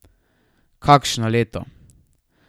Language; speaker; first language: Slovenian; native; Slovenian